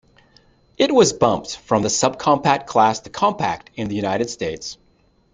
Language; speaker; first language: English; native; English